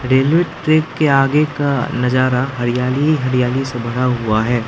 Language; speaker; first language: Hindi; non-native, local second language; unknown